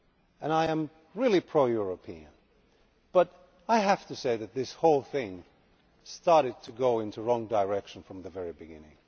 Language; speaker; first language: English; non-native, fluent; Finnish